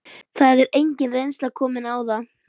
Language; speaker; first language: Icelandic; native; Icelandic